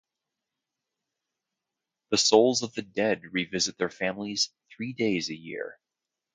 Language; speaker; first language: English; native; English